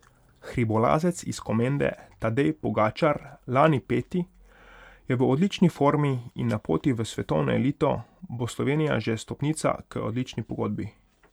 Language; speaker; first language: Slovenian; non-native, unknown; Hungarian